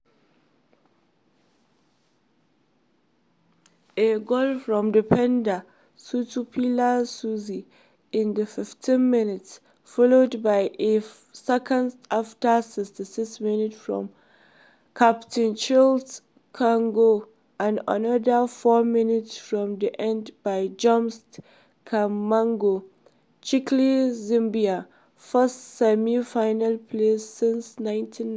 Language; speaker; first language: English; non-native, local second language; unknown